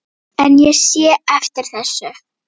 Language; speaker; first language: Icelandic; native; Icelandic